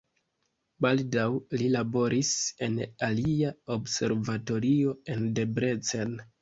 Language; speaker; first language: Esperanto; non-native, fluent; Kinyarwanda